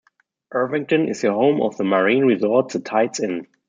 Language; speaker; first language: English; non-native, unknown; German